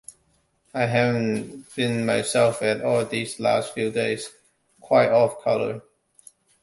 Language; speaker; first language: English; non-native, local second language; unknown